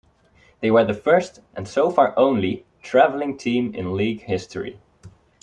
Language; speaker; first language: English; non-native, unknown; Dutch